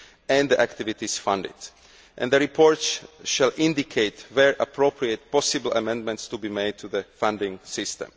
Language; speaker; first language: English; non-native, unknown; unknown